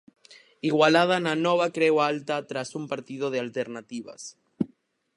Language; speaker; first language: Galician; native; Galician